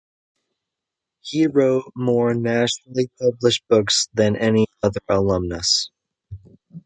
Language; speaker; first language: English; native; English